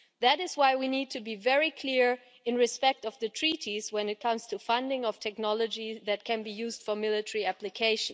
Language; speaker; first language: English; non-native, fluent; German